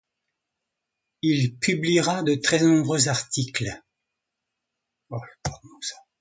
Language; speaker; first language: French; non-native, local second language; Arabic